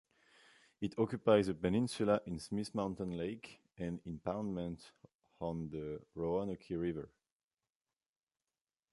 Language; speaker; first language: English; non-native, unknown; French